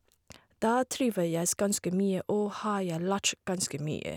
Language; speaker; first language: Norwegian; non-native, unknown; Chinese